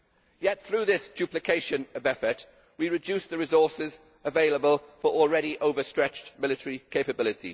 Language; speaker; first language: English; native; English